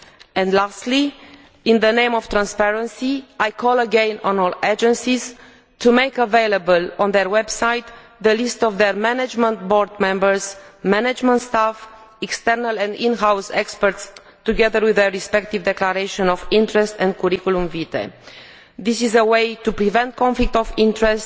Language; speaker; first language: English; non-native, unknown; Romanian